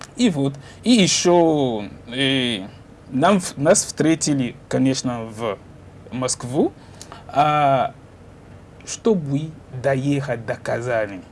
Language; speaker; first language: Russian; non-native, learner; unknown